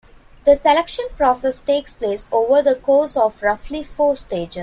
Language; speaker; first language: English; non-native, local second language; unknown